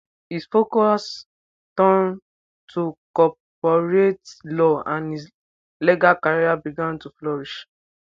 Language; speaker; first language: English; non-native, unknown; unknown